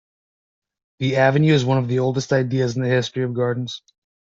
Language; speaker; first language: English; native; English